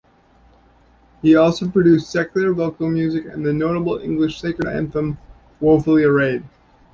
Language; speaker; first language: English; native; English